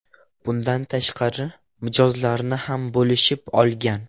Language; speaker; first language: Uzbek; non-native, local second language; Russian